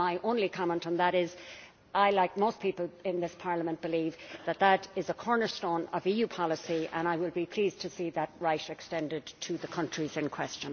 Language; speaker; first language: English; native; English